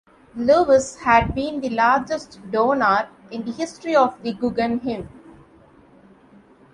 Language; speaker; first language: English; non-native, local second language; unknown